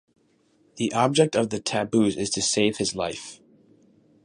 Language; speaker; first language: English; native; English